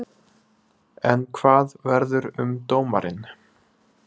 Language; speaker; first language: Icelandic; native; Icelandic